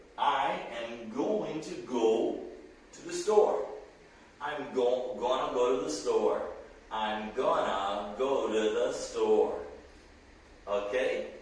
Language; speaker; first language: English; native; English